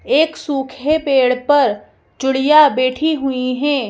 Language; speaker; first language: Hindi; native; Hindi